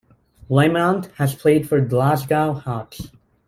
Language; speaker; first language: English; native; English